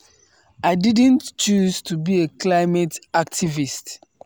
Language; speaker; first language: English; non-native, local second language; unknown